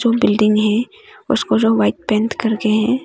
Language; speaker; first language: Hindi; non-native, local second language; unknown